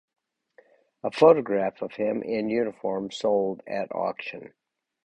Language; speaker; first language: English; native; English